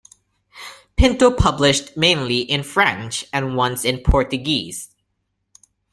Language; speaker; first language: English; non-native, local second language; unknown